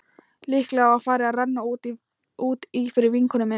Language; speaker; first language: Icelandic; non-native, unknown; Thai